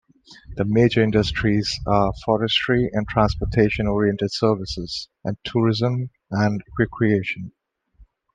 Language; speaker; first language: English; non-native, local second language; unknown